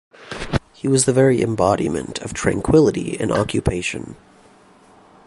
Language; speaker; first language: English; native; English